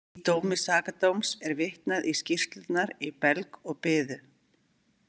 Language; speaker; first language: Icelandic; native; Icelandic